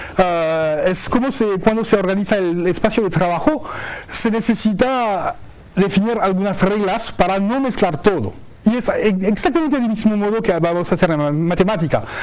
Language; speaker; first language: Spanish; non-native, fluent; French